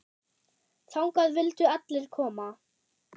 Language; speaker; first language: Icelandic; non-native, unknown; German